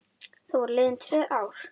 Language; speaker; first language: Icelandic; native; Icelandic